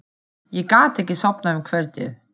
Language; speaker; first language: Icelandic; non-native, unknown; German